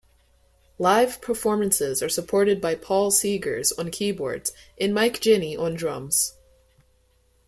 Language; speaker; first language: English; native; English